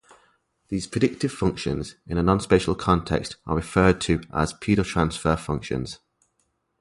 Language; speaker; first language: English; native; English